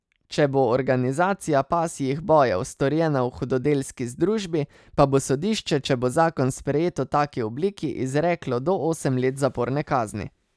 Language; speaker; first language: Slovenian; native; Slovenian